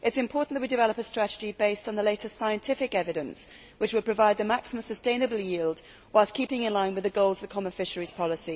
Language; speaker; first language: English; native; English